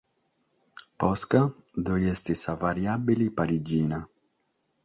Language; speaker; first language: Sardinian; non-native, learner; Catalan